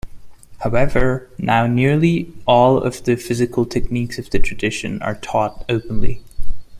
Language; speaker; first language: English; non-native, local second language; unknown